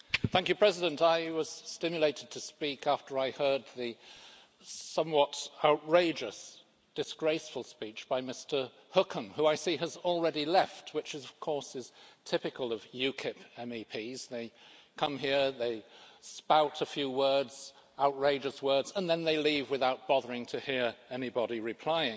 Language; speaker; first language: English; native; English